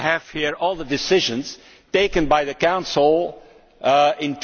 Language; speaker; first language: English; non-native, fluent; Dutch